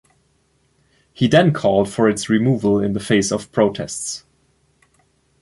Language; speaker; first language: English; non-native, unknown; German